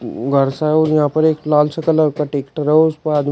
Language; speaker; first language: Hindi; native; Hindi